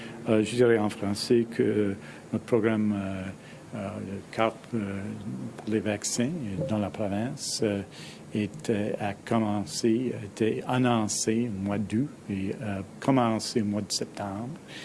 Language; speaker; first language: French; non-native, fluent; English